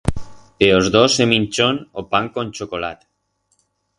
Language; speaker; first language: Aragonese; non-native, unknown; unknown